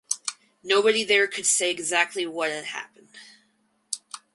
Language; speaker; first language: English; native; English